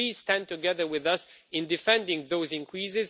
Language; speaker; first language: English; non-native, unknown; Romanian